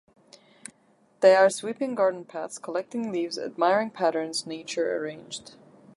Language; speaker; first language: English; non-native, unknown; Turkish